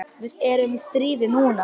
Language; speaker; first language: Icelandic; non-native, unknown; Polish